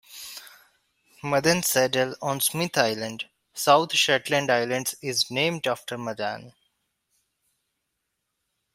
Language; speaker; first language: English; non-native, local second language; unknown